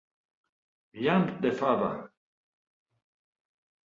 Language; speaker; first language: Catalan; non-native, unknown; Italian